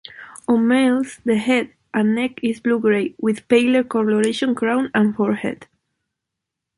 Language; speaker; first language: English; non-native, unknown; Spanish